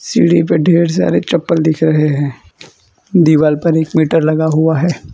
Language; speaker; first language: Hindi; non-native, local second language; Gujarati